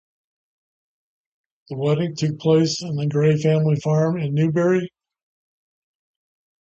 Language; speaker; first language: English; native; English